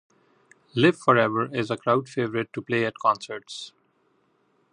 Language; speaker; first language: English; non-native, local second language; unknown